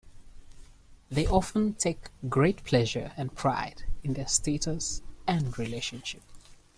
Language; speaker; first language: English; native; English